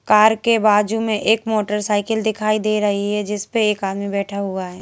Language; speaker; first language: Hindi; native; Hindi